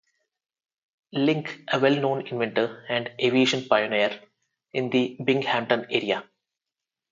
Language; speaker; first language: English; non-native, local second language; Telugu